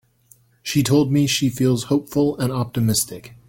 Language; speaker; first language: English; native; English